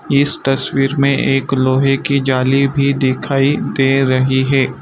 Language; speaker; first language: Hindi; non-native, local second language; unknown